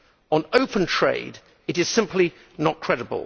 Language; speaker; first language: English; native; English